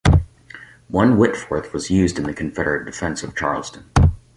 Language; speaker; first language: English; native; English